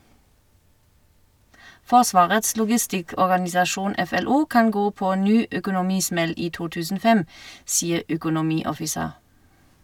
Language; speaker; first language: Norwegian; non-native, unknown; German